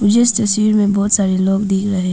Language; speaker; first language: Hindi; non-native, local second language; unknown